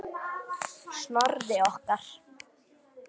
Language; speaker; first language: Icelandic; native; Icelandic